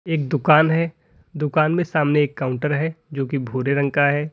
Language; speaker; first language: Hindi; native; Hindi